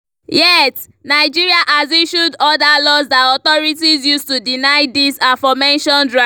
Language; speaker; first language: English; non-native, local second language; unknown